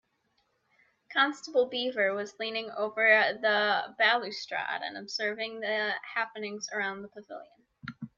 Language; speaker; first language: English; native; English